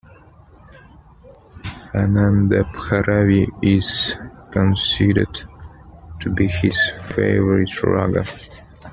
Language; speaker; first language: English; non-native, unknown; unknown